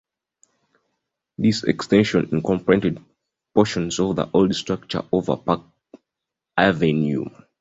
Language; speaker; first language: English; non-native, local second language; Ganda